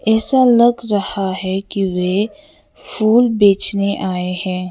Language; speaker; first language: Hindi; non-native, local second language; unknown